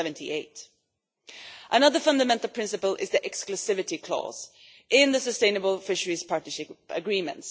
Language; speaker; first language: English; non-native, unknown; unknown